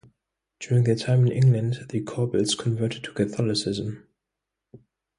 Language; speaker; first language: English; non-native, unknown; German